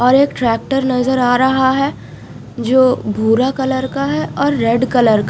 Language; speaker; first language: Hindi; non-native, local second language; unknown